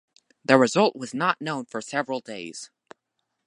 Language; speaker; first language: English; native; English